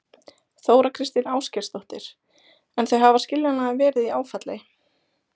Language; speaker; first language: Icelandic; native; Icelandic